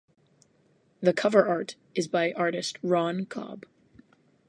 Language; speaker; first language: English; native; English